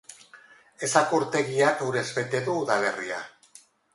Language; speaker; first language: Basque; non-native, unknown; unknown